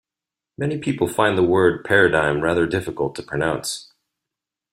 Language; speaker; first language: English; native; English